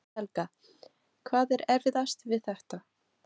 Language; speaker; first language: Icelandic; non-native, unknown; Portuguese